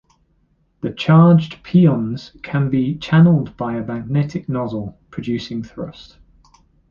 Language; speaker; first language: English; native; English